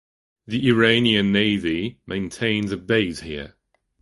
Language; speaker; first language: English; non-native, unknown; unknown